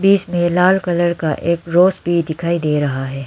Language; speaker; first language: Hindi; non-native, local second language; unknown